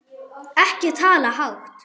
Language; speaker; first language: Icelandic; non-native, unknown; German